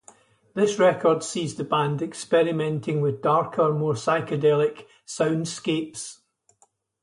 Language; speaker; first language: English; native; English